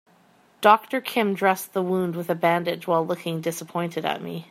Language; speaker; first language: English; native; English